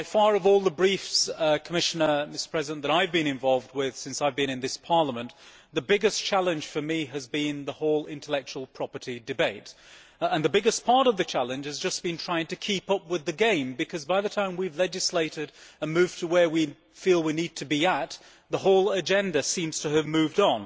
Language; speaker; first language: English; native; English